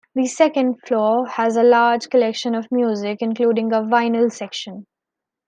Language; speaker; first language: English; non-native, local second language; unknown